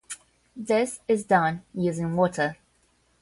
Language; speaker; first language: English; non-native, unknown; Portuguese